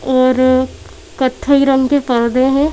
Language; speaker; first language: Hindi; native; Hindi